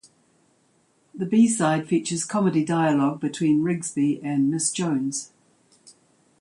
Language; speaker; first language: English; native; English